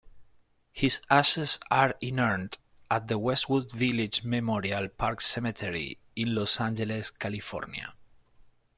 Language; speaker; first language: English; non-native, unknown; Spanish